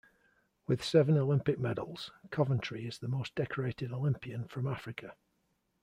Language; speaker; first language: English; native; English